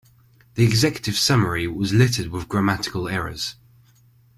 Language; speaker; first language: English; native; English